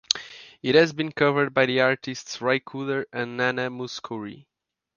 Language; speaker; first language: English; non-native, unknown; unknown